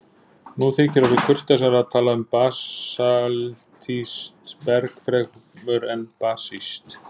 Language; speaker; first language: Icelandic; native; Icelandic